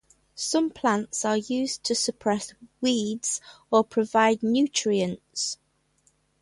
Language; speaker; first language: English; native; English